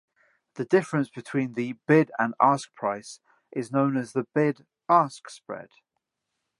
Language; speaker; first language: English; native; English